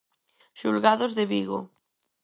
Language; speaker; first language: Galician; non-native, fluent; Spanish